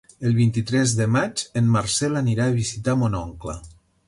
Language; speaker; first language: Catalan; native; Catalan